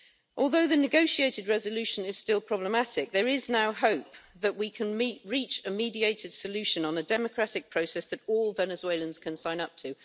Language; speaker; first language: English; native; English